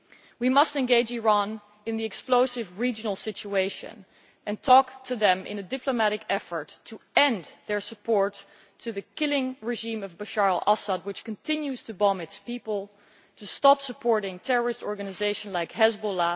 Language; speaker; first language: English; non-native, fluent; Dutch